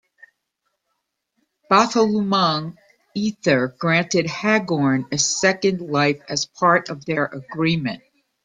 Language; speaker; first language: English; native; English